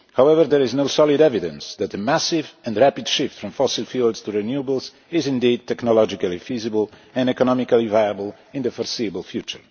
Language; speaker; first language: English; non-native, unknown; Polish